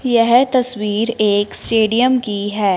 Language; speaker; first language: Hindi; non-native, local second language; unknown